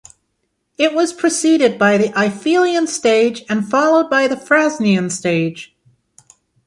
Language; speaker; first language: English; non-native, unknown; German